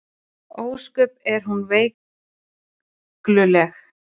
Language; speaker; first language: Icelandic; native; Icelandic